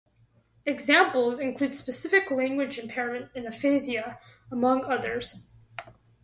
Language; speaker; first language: English; native; English